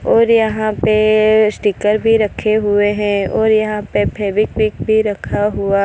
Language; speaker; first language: Hindi; non-native, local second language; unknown